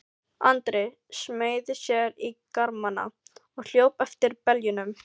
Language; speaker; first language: Icelandic; non-native, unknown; Filipino